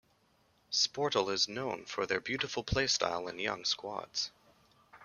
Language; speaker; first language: English; native; English